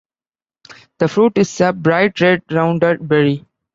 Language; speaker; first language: English; non-native, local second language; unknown